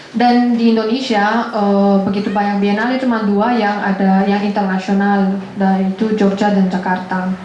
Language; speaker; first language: Indonesian; non-native, fluent; Romanian